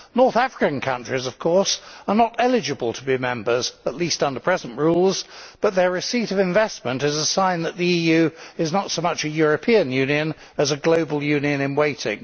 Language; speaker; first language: English; native; English